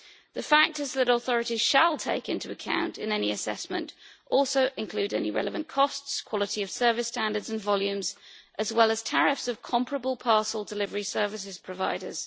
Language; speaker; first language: English; native; English